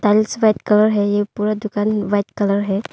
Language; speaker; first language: Hindi; non-native, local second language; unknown